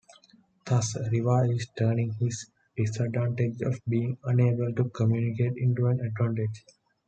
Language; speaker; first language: English; non-native, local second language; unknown